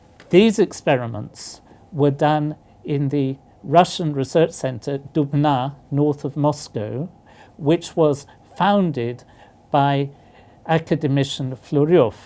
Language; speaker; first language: English; native; English